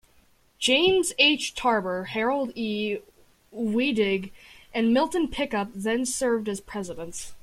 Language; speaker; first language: English; native; English